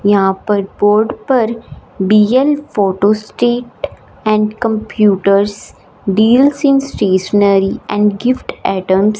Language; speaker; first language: Hindi; non-native, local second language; Punjabi